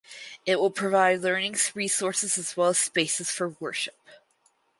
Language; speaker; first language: English; native; English